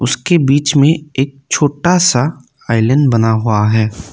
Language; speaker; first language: Hindi; non-native, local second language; Assamese